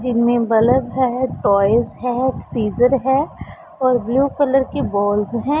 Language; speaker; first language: Hindi; non-native, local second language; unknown